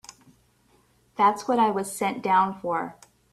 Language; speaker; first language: English; native; English